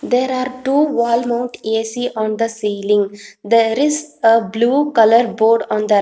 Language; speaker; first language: English; non-native, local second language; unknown